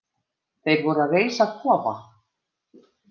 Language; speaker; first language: Icelandic; native; Icelandic